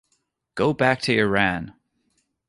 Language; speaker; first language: English; native; English